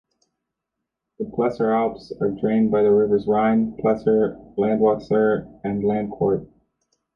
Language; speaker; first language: English; native; English